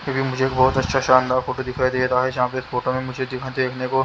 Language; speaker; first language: Hindi; native; Hindi